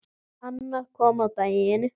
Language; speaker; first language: Icelandic; native; Icelandic